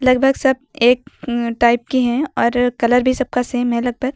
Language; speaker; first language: Hindi; native; Hindi